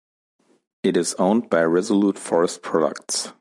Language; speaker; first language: English; non-native, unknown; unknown